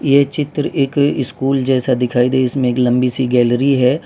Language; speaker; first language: Hindi; non-native, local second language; Gujarati